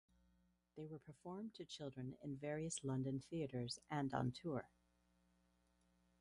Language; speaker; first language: English; native; English